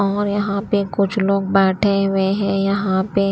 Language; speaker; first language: Hindi; native; Hindi